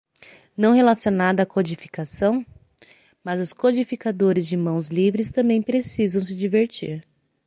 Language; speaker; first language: Portuguese; native; Portuguese